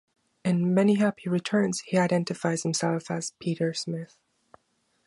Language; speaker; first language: English; non-native, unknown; German